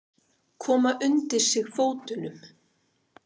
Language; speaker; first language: Icelandic; native; Icelandic